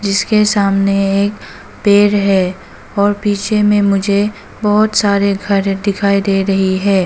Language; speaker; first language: Hindi; non-native, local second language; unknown